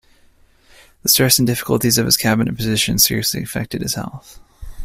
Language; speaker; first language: English; native; English